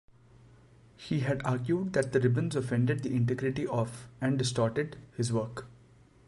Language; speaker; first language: English; non-native, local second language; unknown